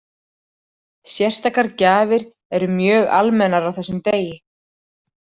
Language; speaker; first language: Icelandic; native; Icelandic